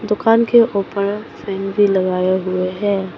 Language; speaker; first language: Hindi; non-native, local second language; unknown